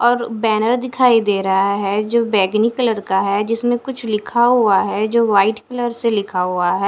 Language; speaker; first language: Hindi; non-native, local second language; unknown